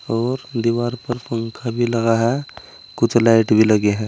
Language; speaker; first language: Hindi; native; Hindi